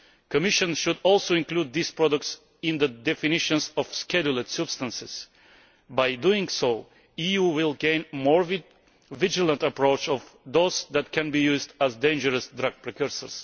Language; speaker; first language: English; non-native, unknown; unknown